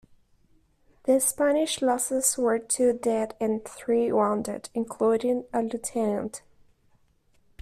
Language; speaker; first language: English; non-native, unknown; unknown